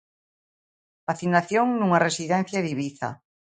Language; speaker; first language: Galician; native; Galician